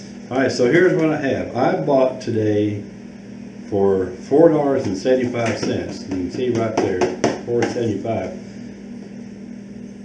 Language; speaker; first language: English; native; English